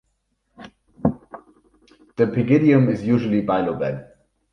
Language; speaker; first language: English; non-native, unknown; German